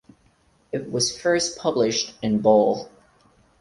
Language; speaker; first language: English; non-native, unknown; Portuguese